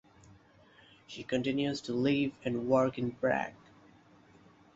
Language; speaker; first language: English; non-native, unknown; Bangla